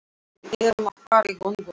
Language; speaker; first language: Icelandic; non-native, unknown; Russian